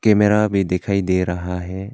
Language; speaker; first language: Hindi; non-native, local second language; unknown